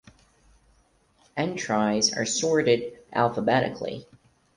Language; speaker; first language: English; non-native, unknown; Portuguese